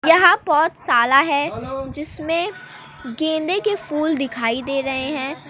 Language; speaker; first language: Hindi; native; Hindi